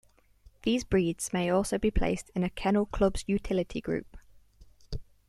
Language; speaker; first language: English; native; English